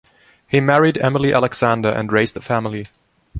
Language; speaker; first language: English; non-native, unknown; German